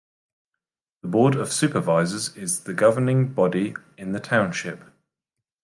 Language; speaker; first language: English; native; English